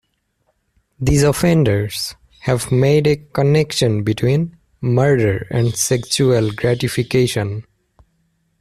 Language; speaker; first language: English; native; English